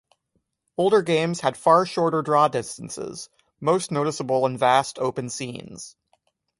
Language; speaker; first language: English; native; English